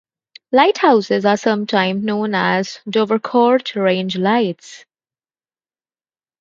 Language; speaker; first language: English; non-native, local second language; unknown